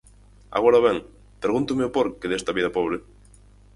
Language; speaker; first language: Galician; native; Galician